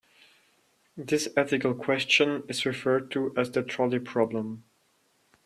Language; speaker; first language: English; non-native, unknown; German